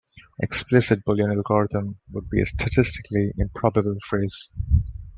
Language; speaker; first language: English; non-native, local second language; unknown